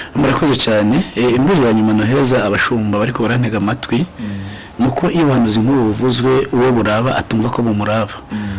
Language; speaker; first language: Kinyarwanda; non-native, related language; Rundi